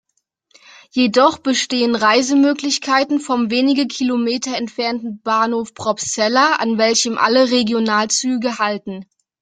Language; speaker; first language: German; native; German